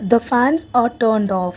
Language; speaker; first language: English; non-native, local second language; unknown